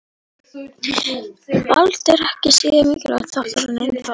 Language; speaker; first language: Icelandic; non-native, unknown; Polish